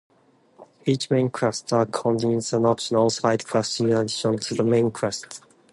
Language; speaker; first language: English; non-native, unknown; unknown